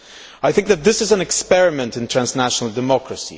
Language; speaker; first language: English; non-native, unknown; Polish